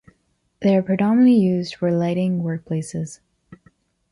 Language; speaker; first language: English; native; English